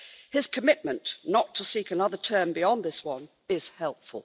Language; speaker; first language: English; native; English